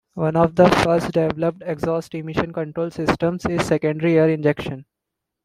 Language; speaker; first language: English; non-native, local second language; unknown